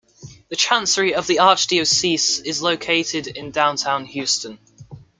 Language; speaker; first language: English; native; English